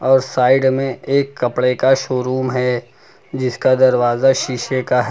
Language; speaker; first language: Hindi; native; Hindi